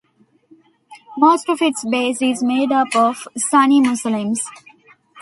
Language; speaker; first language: English; non-native, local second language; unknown